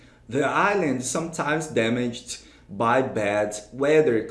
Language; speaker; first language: English; non-native, fluent; Portuguese